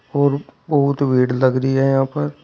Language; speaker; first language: Hindi; native; Hindi